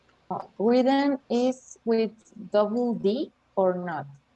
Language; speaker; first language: English; non-native, learner; Spanish